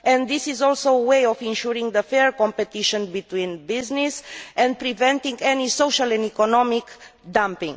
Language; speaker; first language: English; non-native, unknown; Romanian